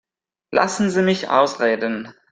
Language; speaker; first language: German; non-native, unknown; Catalan